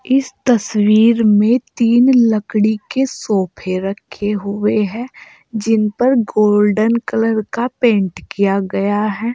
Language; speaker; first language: Hindi; native; Hindi